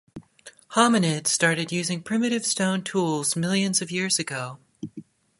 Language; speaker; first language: English; native; English